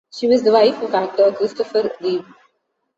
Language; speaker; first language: English; non-native, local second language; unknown